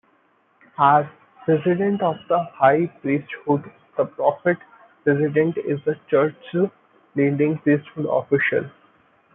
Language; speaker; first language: English; non-native, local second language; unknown